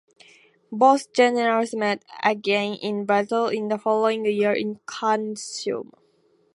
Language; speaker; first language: English; native; English